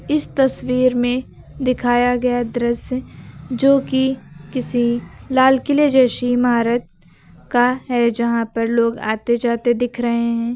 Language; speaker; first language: Hindi; native; Hindi